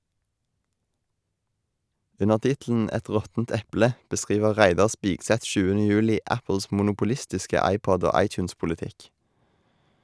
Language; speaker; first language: Norwegian; native; Norwegian